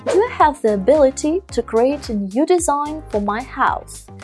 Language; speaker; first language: English; non-native, fluent; Russian